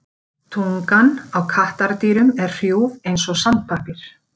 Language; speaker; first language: Icelandic; native; Icelandic